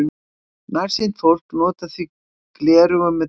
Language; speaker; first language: Icelandic; native; Icelandic